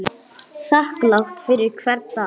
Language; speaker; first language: Icelandic; non-native, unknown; English